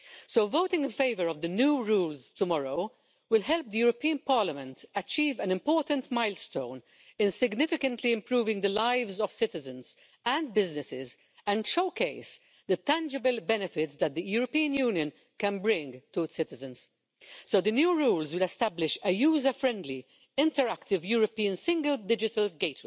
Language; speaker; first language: English; non-native, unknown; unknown